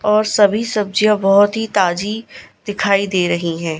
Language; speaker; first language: Hindi; non-native, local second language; Gujarati